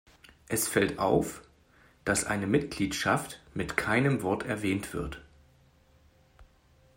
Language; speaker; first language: German; native; German